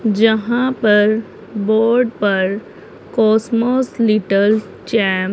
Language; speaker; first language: Hindi; non-native, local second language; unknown